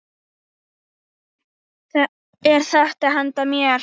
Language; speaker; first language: Icelandic; native; Icelandic